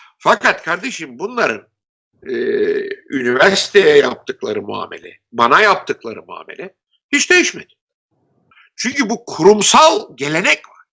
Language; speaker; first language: Turkish; native; Turkish